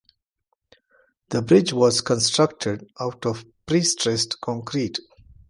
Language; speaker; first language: English; non-native, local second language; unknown